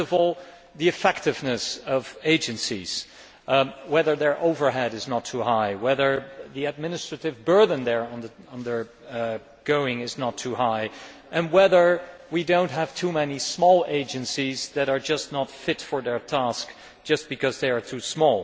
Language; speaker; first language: English; non-native, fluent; Dutch